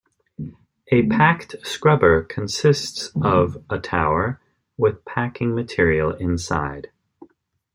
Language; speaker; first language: English; native; English